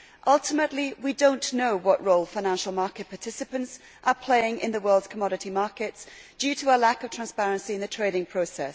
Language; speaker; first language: English; native; English